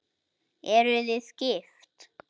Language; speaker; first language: Icelandic; native; Icelandic